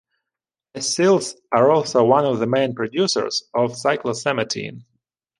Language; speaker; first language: English; non-native, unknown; Ukrainian